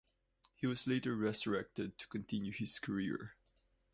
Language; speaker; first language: English; non-native, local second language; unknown